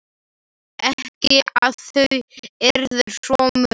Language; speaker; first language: Icelandic; non-native, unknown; Slovak